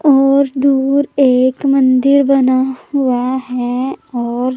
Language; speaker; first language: Hindi; non-native, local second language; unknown